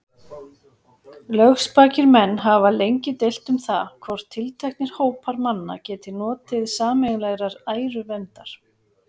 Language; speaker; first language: Icelandic; native; Icelandic